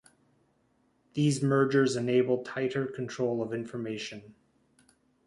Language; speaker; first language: English; native; English